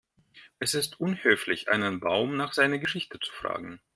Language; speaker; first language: German; non-native, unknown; Russian